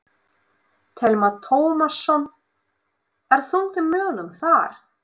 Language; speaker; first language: Icelandic; non-native, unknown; Russian